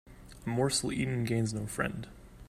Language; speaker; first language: English; native; English